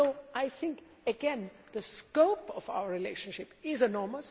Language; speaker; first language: English; non-native, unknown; German